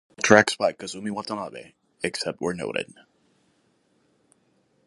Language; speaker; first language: English; native; English